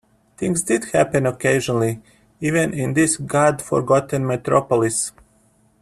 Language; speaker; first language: English; native; English